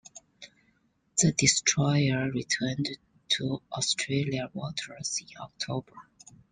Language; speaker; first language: English; non-native, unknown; Chinese